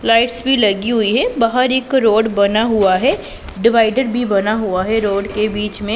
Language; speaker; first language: Hindi; non-native, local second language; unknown